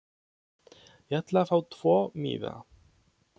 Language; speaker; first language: Icelandic; non-native, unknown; Polish